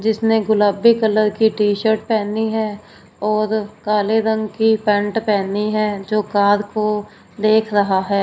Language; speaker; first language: Hindi; non-native, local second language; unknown